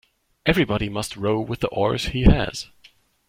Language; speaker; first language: English; non-native, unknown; German